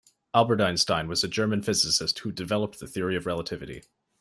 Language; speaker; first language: English; native; English